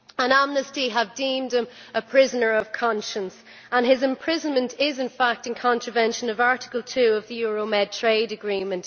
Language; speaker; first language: English; native; English